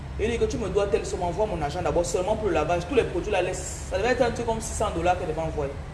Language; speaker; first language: French; non-native, local second language; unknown